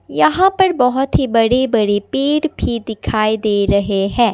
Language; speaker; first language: Hindi; non-native, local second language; Assamese